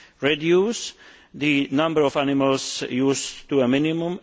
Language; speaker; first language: English; non-native, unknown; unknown